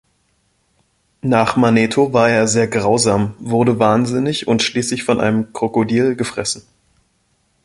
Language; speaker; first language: German; native; German